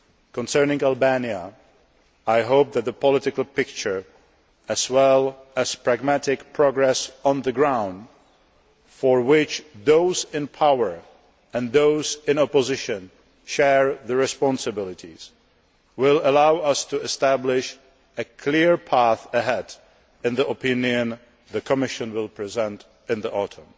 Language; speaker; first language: English; non-native, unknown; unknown